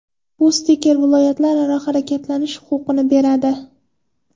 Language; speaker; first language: Uzbek; non-native, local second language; Kara-Kalpak